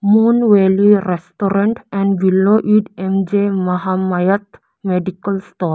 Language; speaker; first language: English; non-native, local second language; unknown